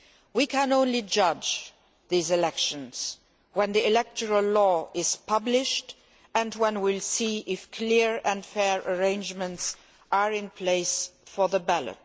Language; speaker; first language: English; non-native, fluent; Luxembourgish